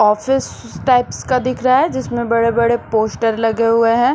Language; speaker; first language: Hindi; native; Hindi